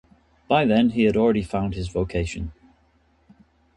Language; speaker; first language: English; native; English